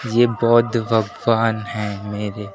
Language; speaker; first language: Hindi; native; Hindi